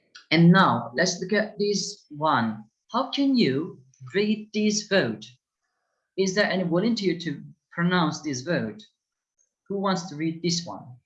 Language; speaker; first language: English; non-native, fluent; Turkish